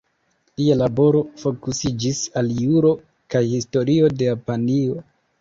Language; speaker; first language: Esperanto; non-native, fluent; Kinyarwanda